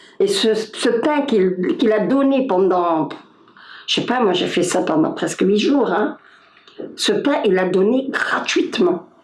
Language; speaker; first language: French; non-native, local second language; Arabic